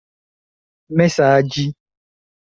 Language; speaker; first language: Esperanto; non-native, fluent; Chinese